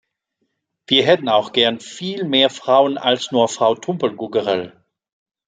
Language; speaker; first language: German; non-native, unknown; French